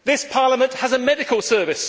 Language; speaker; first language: English; native; English